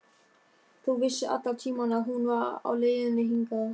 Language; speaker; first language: Icelandic; non-native, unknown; German